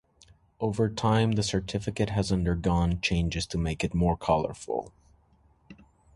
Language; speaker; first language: English; native; English